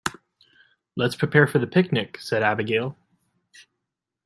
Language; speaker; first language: English; native; English